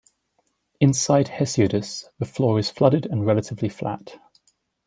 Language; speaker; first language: English; native; English